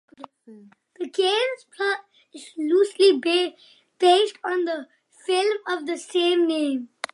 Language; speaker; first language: English; native; English